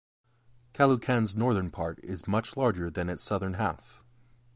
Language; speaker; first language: English; native; English